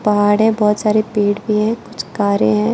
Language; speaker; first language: Hindi; non-native, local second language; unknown